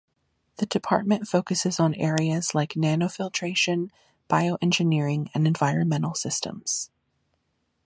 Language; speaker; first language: English; native; English